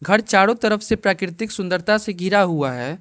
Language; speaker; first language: Hindi; non-native, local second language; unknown